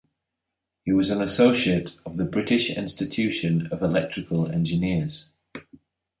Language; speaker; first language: English; native; English